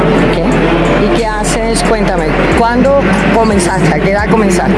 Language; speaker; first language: Spanish; native; Spanish